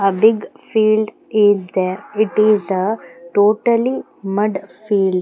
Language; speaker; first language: English; non-native, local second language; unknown